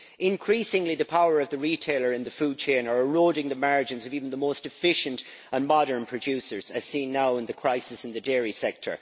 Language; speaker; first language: English; native; English